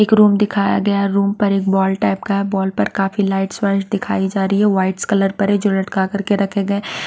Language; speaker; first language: Hindi; non-native, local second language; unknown